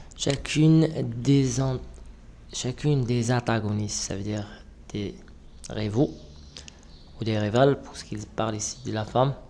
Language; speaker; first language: French; non-native, local second language; Arabic